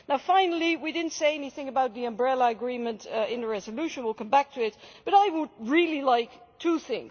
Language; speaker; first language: English; non-native, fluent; Dutch